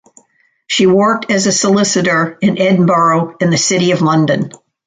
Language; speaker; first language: English; native; English